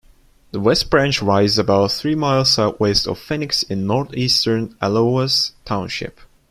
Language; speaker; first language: English; non-native, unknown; Turkish